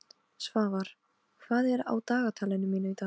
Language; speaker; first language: Icelandic; non-native, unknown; Polish